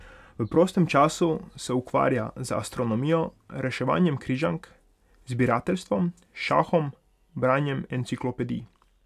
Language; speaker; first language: Slovenian; non-native, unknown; Hungarian